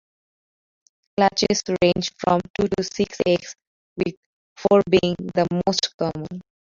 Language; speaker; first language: English; non-native, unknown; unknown